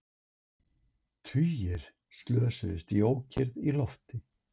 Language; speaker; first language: Icelandic; native; Icelandic